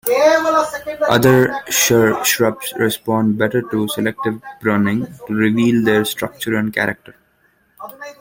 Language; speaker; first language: English; non-native, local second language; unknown